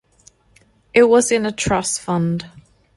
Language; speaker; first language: English; non-native, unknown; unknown